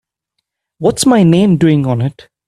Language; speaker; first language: English; non-native, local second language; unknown